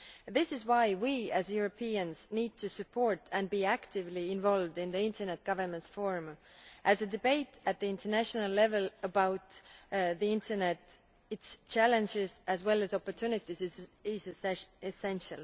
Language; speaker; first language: English; non-native, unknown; Estonian